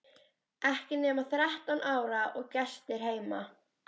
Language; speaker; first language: Icelandic; native; Icelandic